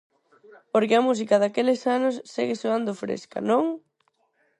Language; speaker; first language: Galician; non-native, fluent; Spanish